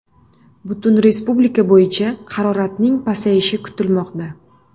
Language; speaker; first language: Uzbek; native; Uzbek